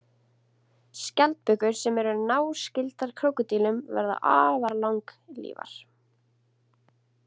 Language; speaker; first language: Icelandic; native; Icelandic